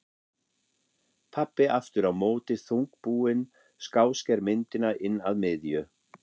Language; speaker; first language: Icelandic; non-native, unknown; German